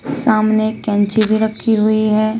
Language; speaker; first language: Hindi; native; Hindi